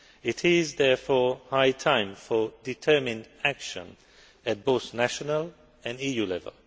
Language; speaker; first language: English; non-native, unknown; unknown